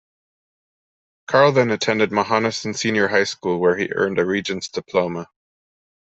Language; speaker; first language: English; non-native, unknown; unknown